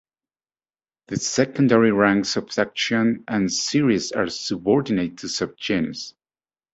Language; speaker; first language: English; native; English